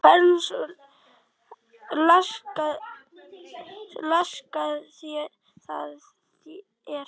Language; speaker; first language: Icelandic; native; Icelandic